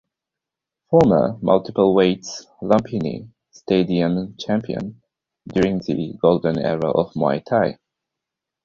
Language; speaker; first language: English; non-native, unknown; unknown